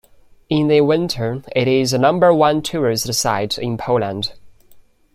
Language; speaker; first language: English; non-native, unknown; Chinese